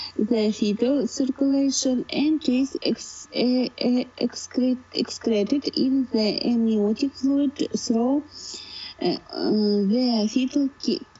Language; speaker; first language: English; non-native, learner; Russian